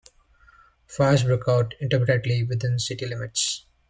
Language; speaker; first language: English; native; English